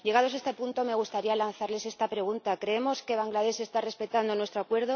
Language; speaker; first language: Spanish; native; Spanish